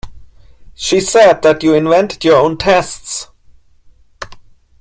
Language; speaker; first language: English; non-native, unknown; German